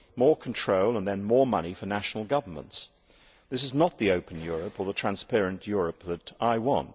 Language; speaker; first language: English; native; English